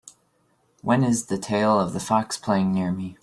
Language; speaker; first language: English; native; English